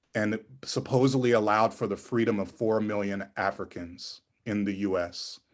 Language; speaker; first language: English; native; English